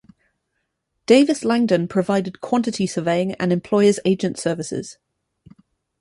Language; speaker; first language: English; native; English